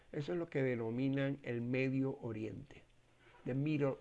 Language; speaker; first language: Spanish; native; Spanish